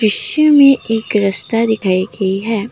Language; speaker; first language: Hindi; non-native, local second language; Assamese